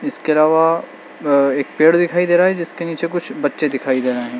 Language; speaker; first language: Hindi; native; Hindi